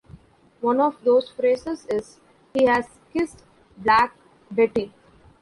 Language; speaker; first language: English; non-native, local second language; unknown